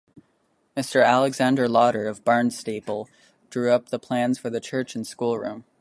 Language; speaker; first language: English; native; English